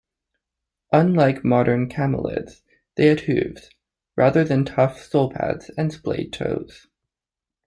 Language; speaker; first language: English; native; English